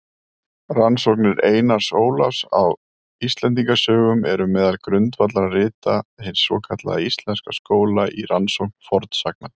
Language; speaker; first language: Icelandic; native; Icelandic